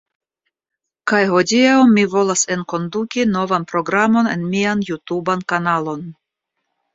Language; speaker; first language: Esperanto; non-native, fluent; Russian